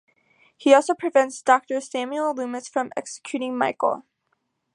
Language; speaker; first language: English; native; English